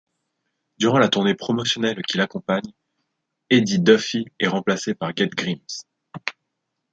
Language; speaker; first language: French; native; French